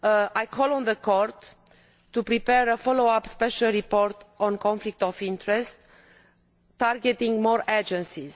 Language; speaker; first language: English; non-native, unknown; Romanian